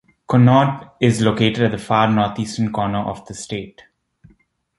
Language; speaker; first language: English; non-native, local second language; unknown